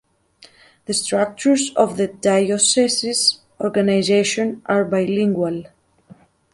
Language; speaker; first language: English; native; English